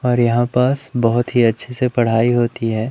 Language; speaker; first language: Hindi; native; Hindi